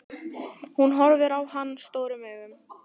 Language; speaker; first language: Icelandic; non-native, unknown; Italian